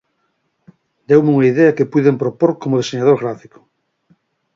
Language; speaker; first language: Galician; native; Galician